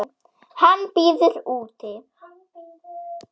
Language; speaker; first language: Icelandic; non-native, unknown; German